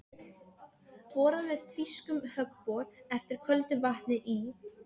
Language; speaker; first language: Icelandic; non-native, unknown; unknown